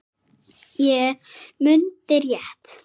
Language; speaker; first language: Icelandic; native; Icelandic